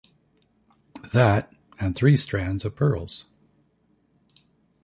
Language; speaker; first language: English; native; English